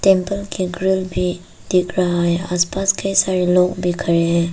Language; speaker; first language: Hindi; early bilingual, other home language; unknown